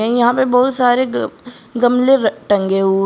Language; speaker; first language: Hindi; native; Hindi